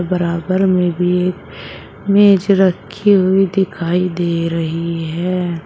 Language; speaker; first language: Hindi; native; Hindi